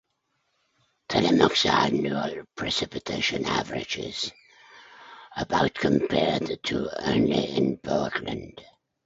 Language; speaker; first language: English; native; English